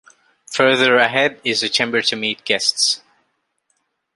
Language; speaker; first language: English; non-native, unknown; Divehi